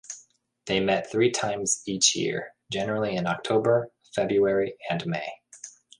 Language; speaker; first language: English; native; English